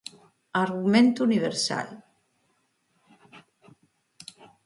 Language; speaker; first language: Galician; native; Galician